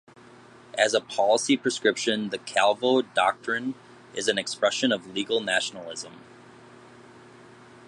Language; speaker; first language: English; native; English